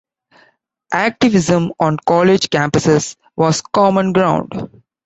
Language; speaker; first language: English; non-native, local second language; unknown